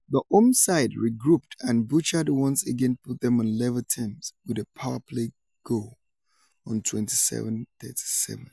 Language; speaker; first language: English; non-native, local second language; Yoruba